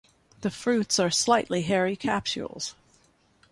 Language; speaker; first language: English; native; English